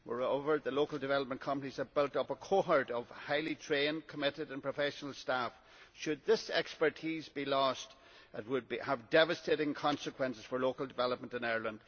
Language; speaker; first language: English; native; English